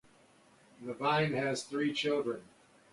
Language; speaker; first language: English; native; English